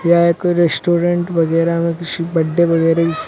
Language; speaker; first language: Hindi; native; Hindi